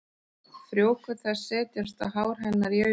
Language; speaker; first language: Icelandic; native; Icelandic